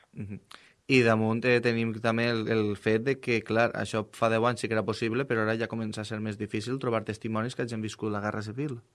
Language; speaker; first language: Catalan; native; Catalan